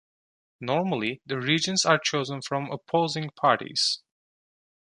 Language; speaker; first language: English; non-native, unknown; Turkish